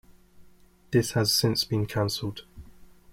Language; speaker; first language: English; native; English